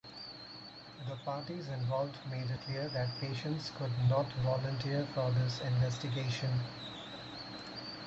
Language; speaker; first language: English; non-native, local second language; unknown